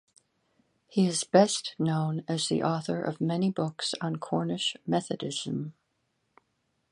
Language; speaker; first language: English; native; English